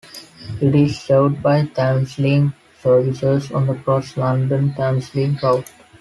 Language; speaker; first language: English; non-native, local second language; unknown